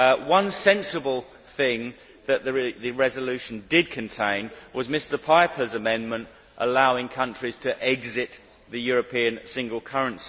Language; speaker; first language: English; native; English